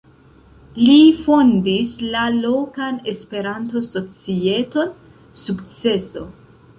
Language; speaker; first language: Esperanto; non-native, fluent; Central Kurdish